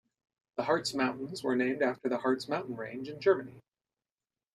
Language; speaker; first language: English; native; English